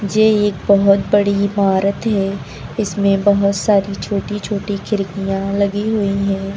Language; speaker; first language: Hindi; native; Hindi